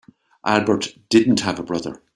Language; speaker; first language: English; native; English